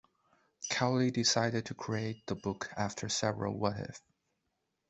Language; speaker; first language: English; non-native, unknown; Chinese